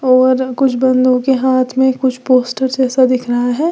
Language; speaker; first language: Hindi; native; Hindi